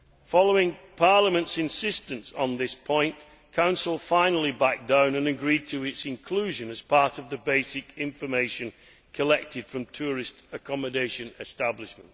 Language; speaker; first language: English; native; English